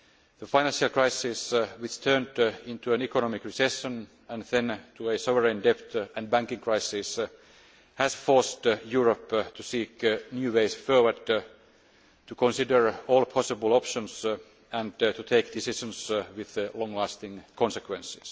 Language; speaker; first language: English; non-native, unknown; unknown